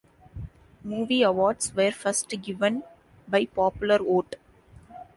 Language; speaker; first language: English; non-native, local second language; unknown